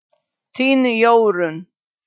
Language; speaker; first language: Icelandic; non-native, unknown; Polish